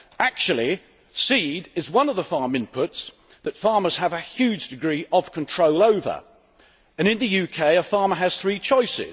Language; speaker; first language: English; native; English